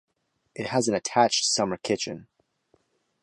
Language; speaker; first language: English; native; English